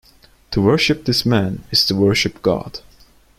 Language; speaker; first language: English; non-native, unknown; Turkish